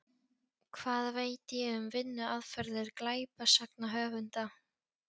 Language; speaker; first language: Icelandic; non-native, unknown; Polish